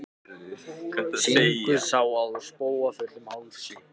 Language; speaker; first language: Icelandic; non-native, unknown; Japanese